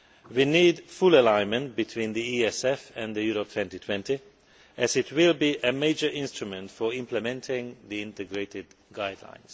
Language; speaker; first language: English; non-native, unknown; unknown